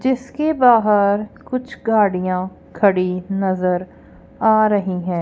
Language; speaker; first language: Hindi; non-native, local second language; Punjabi